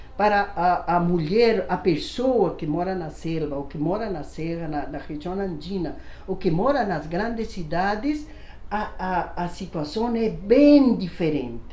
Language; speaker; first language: Portuguese; non-native, fluent; Spanish